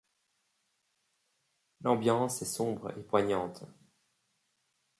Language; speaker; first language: French; native; French